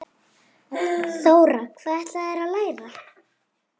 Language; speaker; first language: Icelandic; native; Icelandic